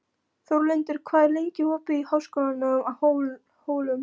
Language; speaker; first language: Icelandic; non-native, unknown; Polish